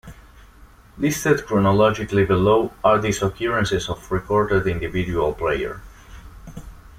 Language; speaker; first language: English; non-native, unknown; Spanish